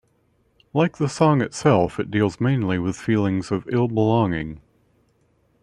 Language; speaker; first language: English; native; English